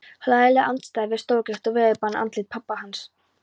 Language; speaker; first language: Icelandic; non-native, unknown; Polish